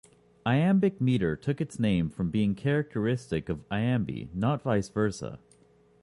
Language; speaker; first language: English; native; English